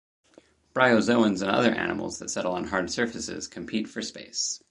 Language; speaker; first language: English; native; English